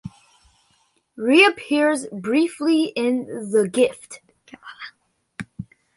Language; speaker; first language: English; non-native, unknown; Chinese